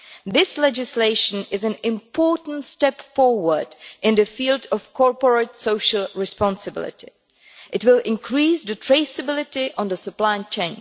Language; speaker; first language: English; non-native, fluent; Czech